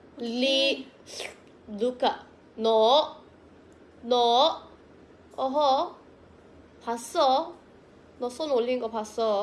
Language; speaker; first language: Korean; non-native, fluent; Thai